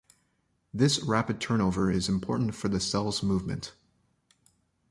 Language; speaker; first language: English; native; English